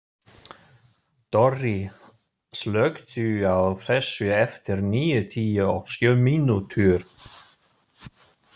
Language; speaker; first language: Icelandic; non-native, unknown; German